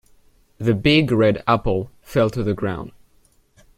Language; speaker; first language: English; non-native, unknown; French